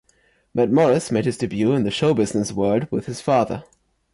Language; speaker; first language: English; non-native, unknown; German